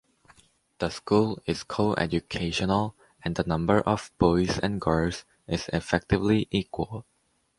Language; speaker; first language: English; native; English